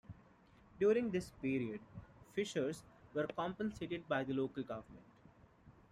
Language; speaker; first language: English; non-native, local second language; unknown